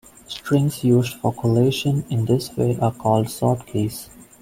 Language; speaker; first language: English; non-native, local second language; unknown